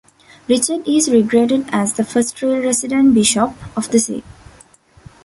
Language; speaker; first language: English; non-native, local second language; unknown